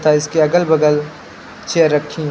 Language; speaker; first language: Hindi; native; Hindi